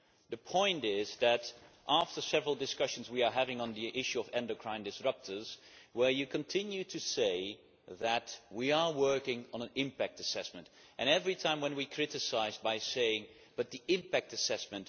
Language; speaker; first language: English; non-native, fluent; Dutch